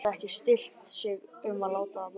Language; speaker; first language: Icelandic; native; Icelandic